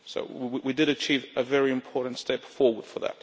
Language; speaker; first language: English; non-native, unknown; Lithuanian